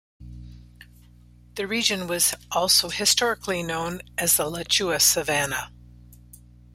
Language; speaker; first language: English; native; English